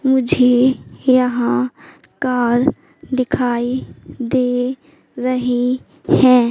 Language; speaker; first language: Hindi; native; Hindi